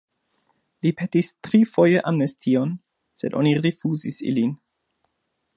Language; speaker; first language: Esperanto; non-native, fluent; German